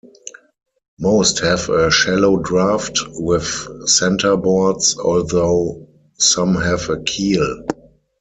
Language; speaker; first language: English; non-native, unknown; German